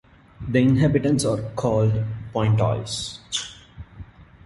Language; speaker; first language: English; non-native, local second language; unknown